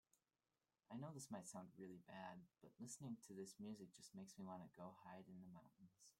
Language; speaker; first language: English; native; English